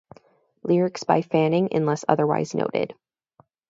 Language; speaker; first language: English; native; English